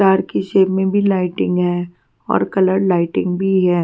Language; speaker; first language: Hindi; non-native, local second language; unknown